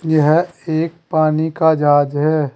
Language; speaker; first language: Hindi; native; Hindi